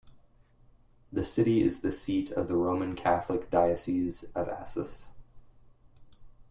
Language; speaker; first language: English; native; English